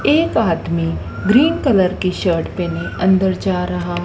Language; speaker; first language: Hindi; native; Hindi